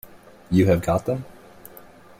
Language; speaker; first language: English; native; English